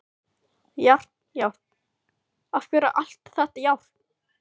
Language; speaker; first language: Icelandic; non-native, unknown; Filipino